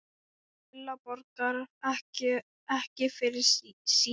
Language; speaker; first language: Icelandic; non-native, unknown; Thai